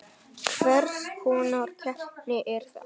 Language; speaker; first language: Icelandic; non-native, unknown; Vietnamese